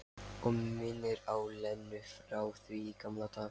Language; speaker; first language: Icelandic; non-native, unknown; Lithuanian